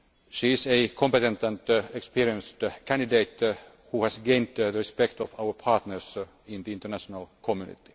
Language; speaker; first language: English; non-native, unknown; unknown